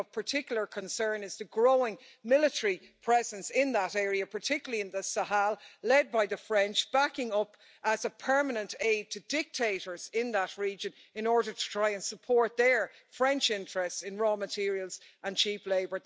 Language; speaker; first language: English; native; English